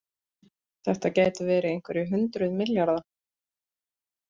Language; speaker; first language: Icelandic; native; Icelandic